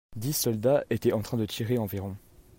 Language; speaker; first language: French; native; French